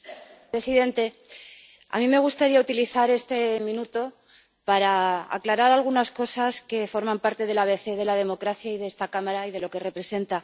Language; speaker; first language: Spanish; native; Spanish